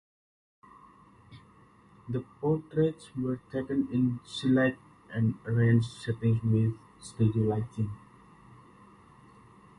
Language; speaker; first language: English; native; English